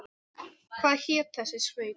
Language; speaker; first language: Icelandic; non-native, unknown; English